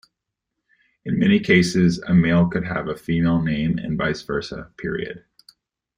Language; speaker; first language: English; native; English